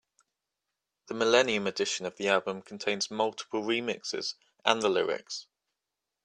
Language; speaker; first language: English; native; English